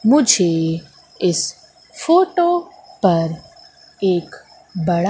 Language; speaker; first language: Hindi; native; Hindi